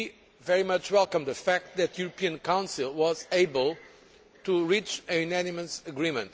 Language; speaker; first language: English; non-native, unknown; Portuguese